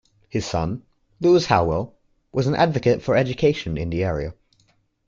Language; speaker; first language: English; native; English